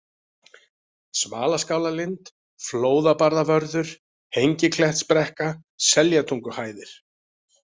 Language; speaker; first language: Icelandic; native; Icelandic